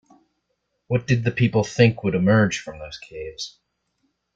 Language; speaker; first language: English; native; English